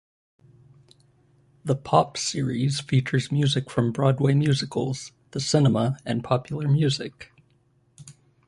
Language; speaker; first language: English; native; English